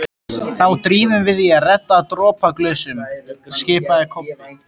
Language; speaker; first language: Icelandic; native; Icelandic